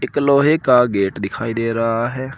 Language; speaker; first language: Hindi; native; Hindi